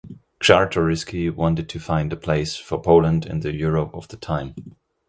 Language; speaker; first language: English; non-native, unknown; German